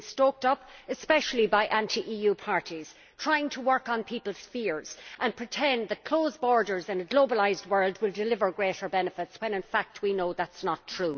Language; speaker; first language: English; native; English